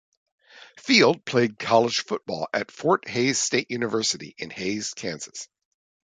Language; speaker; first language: English; native; English